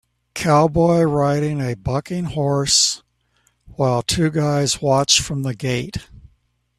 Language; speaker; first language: English; native; English